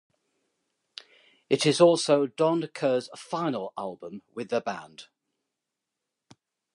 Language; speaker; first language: English; native; English